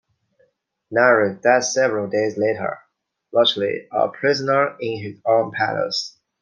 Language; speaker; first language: English; non-native, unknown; Chinese